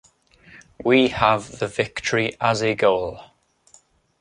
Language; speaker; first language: English; native; English